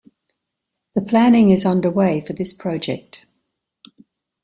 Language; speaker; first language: English; native; English